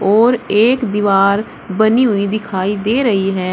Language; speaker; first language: Hindi; native; Hindi